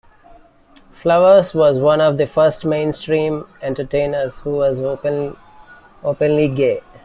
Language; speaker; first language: English; non-native, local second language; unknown